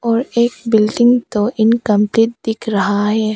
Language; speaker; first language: Hindi; non-native, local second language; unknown